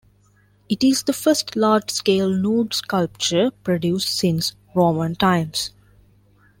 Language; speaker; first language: English; non-native, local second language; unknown